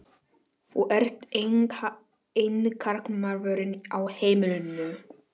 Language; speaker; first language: Icelandic; non-native, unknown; Polish